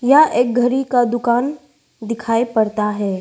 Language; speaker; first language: Hindi; non-native, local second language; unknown